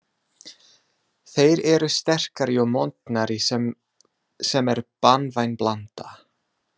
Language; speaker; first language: Icelandic; non-native, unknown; English